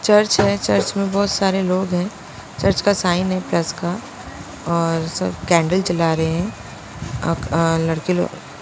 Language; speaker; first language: Hindi; non-native, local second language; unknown